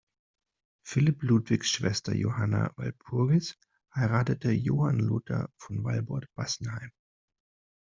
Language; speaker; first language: German; non-native, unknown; Spanish